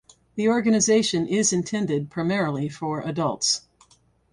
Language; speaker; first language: English; native; English